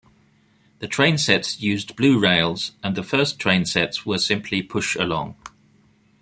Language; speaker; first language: English; native; English